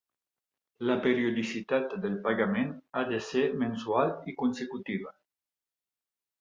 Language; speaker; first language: Catalan; non-native, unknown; Italian